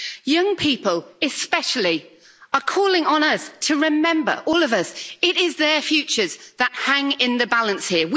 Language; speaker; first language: English; native; English